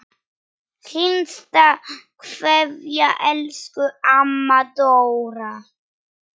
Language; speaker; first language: Icelandic; non-native, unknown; Polish